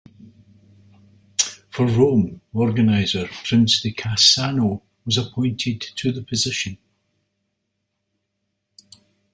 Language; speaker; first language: English; native; English